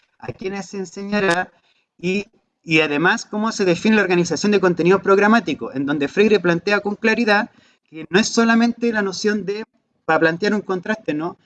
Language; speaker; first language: Spanish; native; Spanish